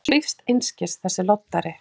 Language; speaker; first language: Icelandic; native; Icelandic